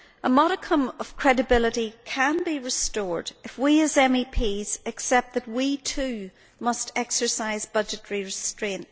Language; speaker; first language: English; native; English